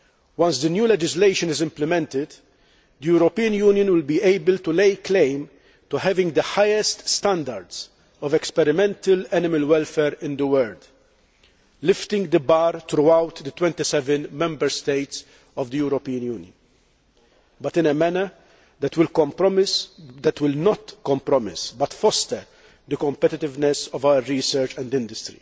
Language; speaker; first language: English; non-native, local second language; Maltese